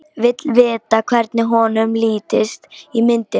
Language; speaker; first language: Icelandic; non-native, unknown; Polish